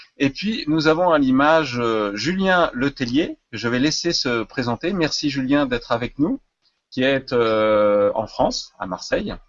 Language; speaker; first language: French; native; French